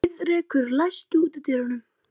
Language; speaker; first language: Icelandic; native; Icelandic